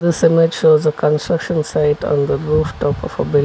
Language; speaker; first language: English; non-native, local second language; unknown